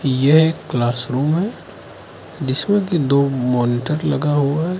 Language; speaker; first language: Hindi; non-native, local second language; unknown